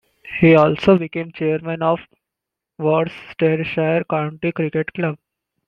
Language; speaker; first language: English; non-native, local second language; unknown